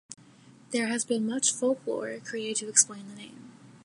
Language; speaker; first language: English; native; English